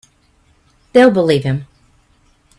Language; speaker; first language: English; native; English